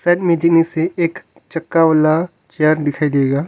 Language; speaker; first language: Hindi; non-native, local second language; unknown